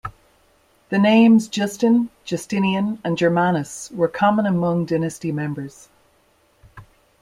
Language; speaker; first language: English; native; English